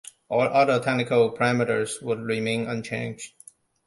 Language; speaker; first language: English; non-native, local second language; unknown